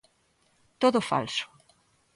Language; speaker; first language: Galician; native; Galician